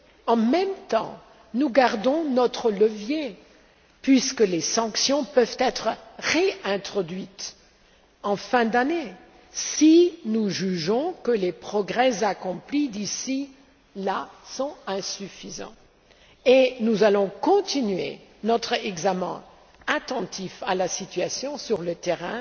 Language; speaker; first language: French; non-native, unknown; German